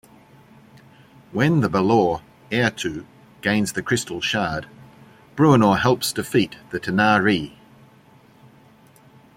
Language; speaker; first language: English; native; English